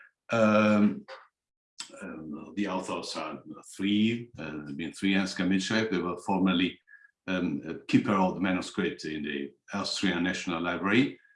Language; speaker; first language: English; non-native, fluent; Italian